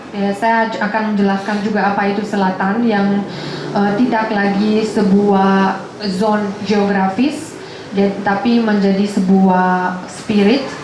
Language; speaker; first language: Indonesian; non-native, fluent; Romanian